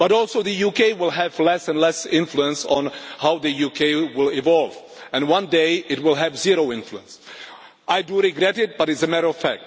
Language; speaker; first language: English; non-native, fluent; Czech